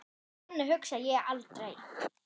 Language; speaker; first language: Icelandic; non-native, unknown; German